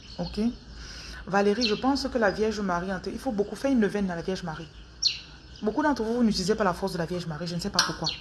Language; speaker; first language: French; non-native, local second language; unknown